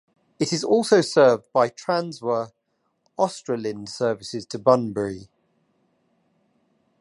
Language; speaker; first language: English; native; English